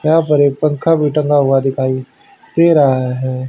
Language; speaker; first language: Hindi; native; Hindi